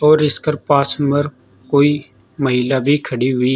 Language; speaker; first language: Hindi; native; Hindi